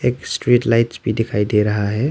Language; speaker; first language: Hindi; non-native, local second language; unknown